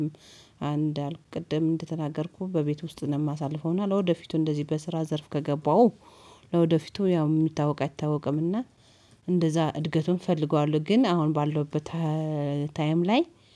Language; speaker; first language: Amharic; native; Amharic